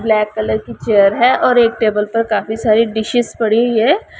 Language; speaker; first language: Hindi; non-native, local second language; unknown